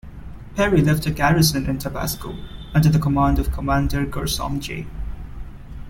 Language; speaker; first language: English; non-native, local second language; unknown